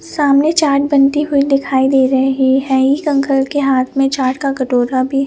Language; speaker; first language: Hindi; non-native, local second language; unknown